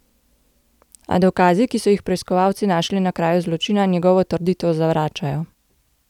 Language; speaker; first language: Slovenian; native; Slovenian